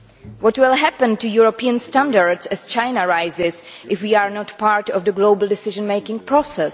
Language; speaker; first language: English; non-native, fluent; Czech